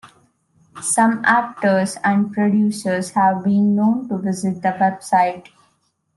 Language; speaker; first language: English; non-native, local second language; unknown